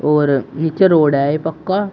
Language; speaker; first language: Hindi; native; Hindi